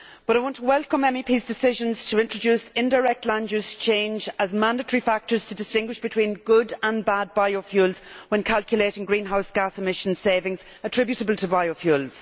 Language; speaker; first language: English; native; English